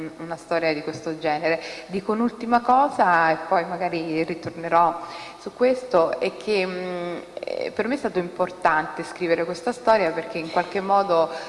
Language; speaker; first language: Italian; early bilingual, other home language; Somali